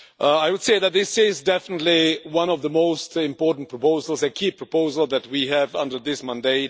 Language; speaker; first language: English; non-native, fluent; Czech